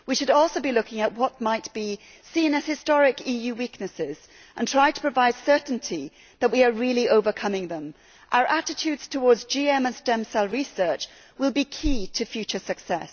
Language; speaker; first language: English; native; English